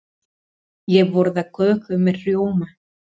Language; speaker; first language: Icelandic; non-native, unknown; Spanish